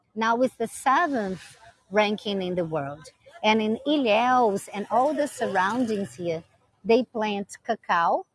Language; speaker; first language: English; non-native, fluent; Portuguese